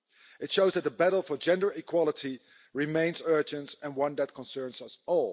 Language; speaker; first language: English; non-native, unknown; Dutch